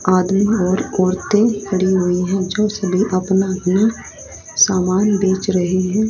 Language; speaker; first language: Hindi; native; Hindi